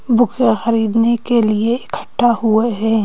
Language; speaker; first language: Hindi; native; Hindi